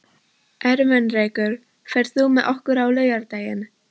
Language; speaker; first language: Icelandic; non-native, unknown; Polish